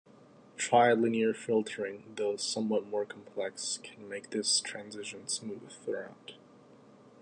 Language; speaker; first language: English; native; English